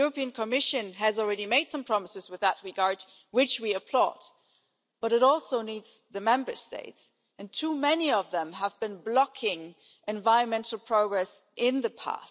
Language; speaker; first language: English; non-native, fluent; German